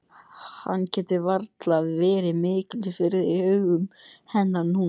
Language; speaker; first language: Icelandic; non-native, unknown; English